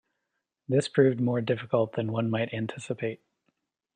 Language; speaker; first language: English; native; English